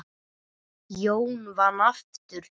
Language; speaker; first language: Icelandic; native; Icelandic